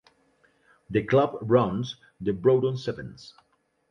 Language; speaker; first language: English; non-native, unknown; Spanish